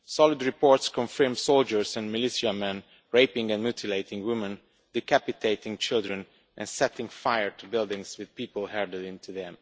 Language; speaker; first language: English; non-native, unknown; Romanian